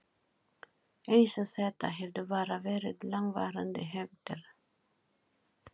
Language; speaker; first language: Icelandic; non-native, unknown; Filipino